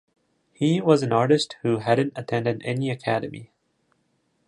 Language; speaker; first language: English; non-native, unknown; Japanese